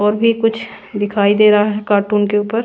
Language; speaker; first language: Hindi; non-native, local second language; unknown